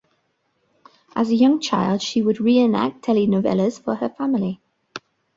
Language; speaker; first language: English; native; English